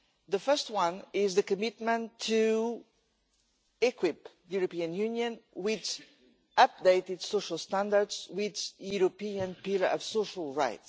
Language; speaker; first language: English; non-native, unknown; Portuguese